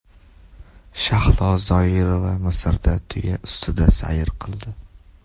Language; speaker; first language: Uzbek; native; Uzbek